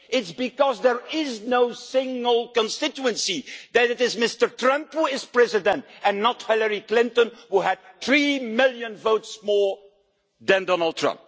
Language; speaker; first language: English; non-native, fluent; Dutch